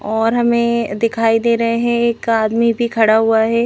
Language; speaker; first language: Hindi; native; Hindi